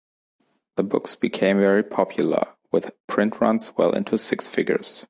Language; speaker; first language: English; non-native, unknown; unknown